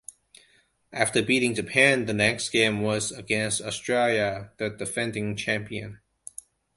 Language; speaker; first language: English; non-native, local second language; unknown